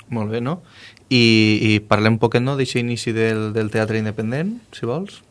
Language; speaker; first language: Catalan; native; Catalan